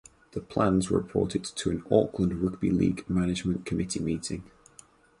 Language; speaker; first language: English; native; English